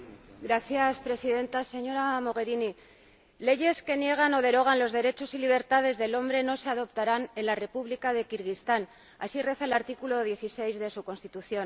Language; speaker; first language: Spanish; native; Spanish